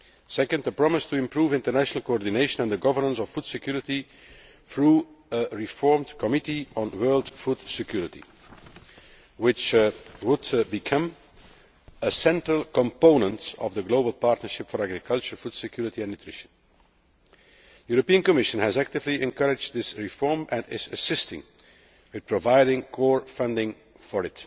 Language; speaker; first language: English; non-native, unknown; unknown